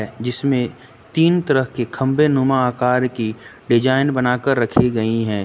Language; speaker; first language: Hindi; native; Hindi